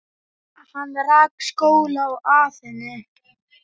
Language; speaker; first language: Icelandic; native; Icelandic